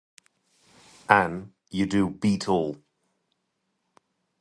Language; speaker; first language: English; native; English